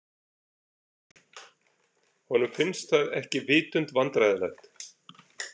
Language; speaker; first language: Icelandic; native; Icelandic